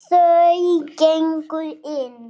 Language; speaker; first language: Icelandic; non-native, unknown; English